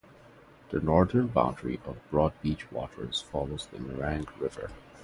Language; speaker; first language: English; non-native, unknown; Bangla